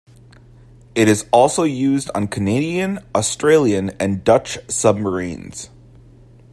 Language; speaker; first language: English; native; English